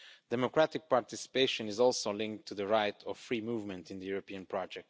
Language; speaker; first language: English; non-native, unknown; Romanian